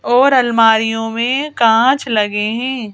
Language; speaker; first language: Hindi; native; Hindi